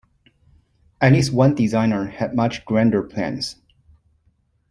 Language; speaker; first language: English; non-native, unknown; Chinese